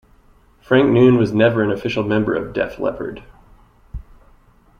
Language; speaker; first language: English; native; English